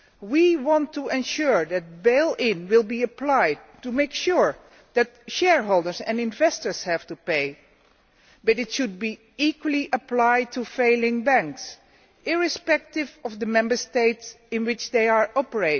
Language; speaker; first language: English; non-native, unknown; Dutch